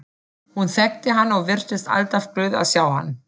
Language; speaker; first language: Icelandic; non-native, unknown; German